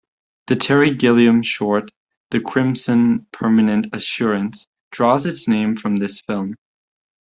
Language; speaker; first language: English; native; English